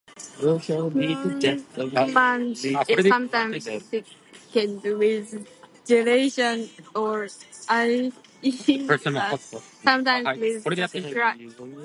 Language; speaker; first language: English; native; English